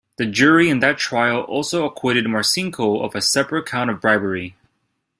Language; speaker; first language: English; native; English